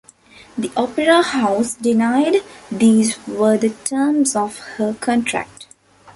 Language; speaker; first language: English; non-native, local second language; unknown